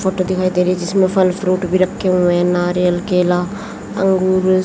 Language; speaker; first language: Hindi; native; Hindi